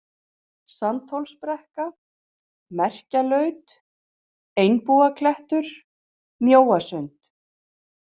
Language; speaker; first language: Icelandic; native; Icelandic